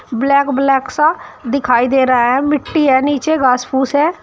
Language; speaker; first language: Hindi; native; Hindi